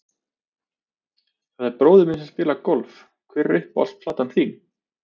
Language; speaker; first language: Icelandic; native; Icelandic